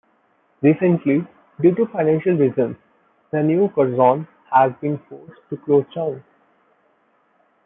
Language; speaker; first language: English; non-native, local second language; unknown